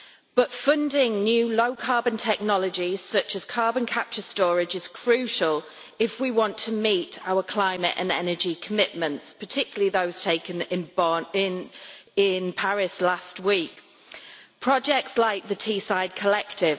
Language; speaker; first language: English; native; English